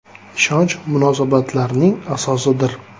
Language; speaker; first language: Uzbek; native; Uzbek